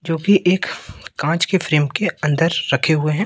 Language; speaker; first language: Hindi; native; Hindi